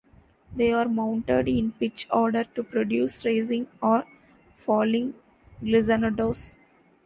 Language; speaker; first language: English; non-native, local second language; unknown